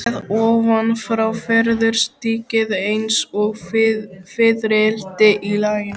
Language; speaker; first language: Icelandic; native; Icelandic